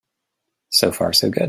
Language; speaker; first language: English; native; English